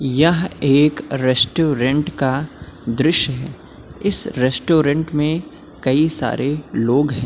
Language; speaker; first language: Hindi; native; Hindi